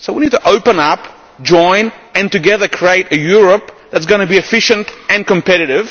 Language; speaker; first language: English; non-native, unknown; Lithuanian